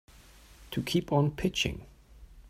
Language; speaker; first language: English; non-native, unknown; German